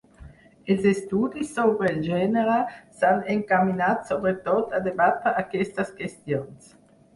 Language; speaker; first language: Catalan; non-native, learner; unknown